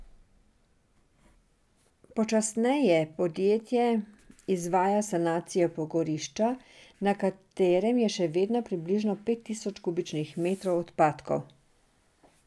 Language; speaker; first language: Slovenian; non-native, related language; Serbian